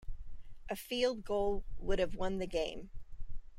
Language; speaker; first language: English; native; English